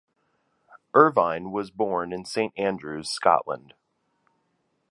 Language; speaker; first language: English; native; English